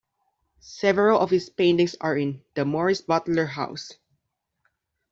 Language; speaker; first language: English; non-native, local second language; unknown